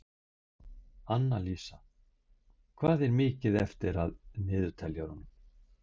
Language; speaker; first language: Icelandic; native; Icelandic